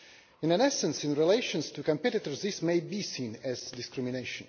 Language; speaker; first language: English; non-native, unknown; Russian